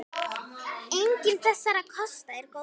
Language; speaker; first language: Icelandic; native; Icelandic